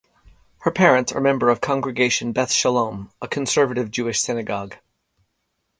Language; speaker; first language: English; native; English